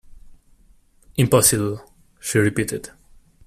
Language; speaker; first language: English; non-native, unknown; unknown